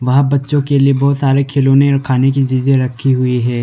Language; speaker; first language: Hindi; non-native, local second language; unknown